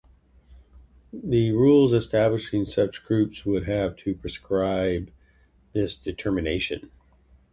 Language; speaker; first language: English; native; English